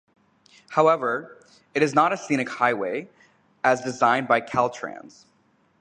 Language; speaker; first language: English; native; English